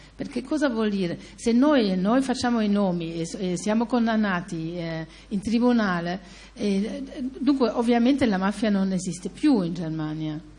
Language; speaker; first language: Italian; non-native, fluent; German